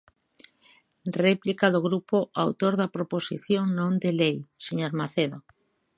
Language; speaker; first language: Galician; native; Galician